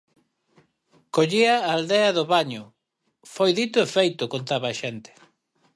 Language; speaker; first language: Galician; native; Galician